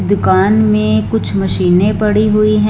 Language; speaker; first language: Hindi; non-native, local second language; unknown